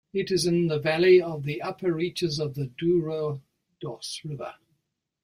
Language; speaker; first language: English; native; English